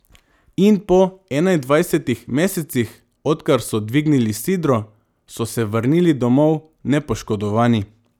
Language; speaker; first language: Slovenian; non-native, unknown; Macedonian